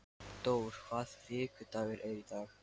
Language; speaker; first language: Icelandic; non-native, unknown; Lithuanian